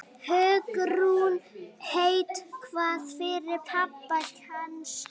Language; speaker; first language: Icelandic; native; Icelandic